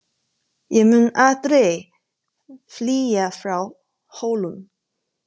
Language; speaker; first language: Icelandic; non-native, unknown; Chinese